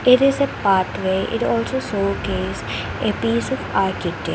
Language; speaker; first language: English; non-native, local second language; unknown